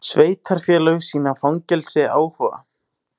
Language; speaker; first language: Icelandic; native; Icelandic